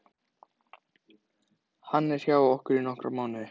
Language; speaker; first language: Icelandic; native; Icelandic